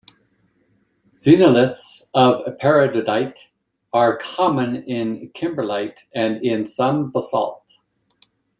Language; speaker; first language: English; native; English